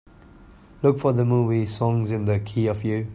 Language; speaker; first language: English; non-native, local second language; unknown